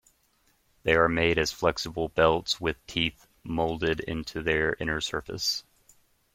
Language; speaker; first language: English; native; English